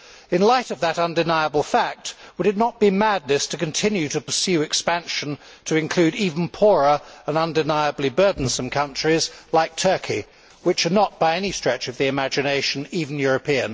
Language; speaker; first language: English; native; English